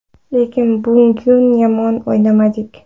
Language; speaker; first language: Uzbek; non-native, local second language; Kara-Kalpak